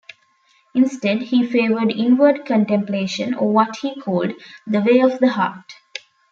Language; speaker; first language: English; non-native, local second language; Tamil